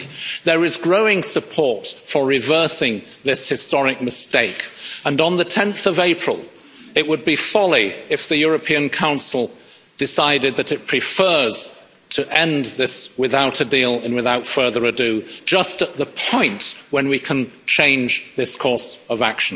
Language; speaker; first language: English; native; English